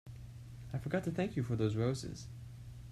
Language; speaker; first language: English; native; English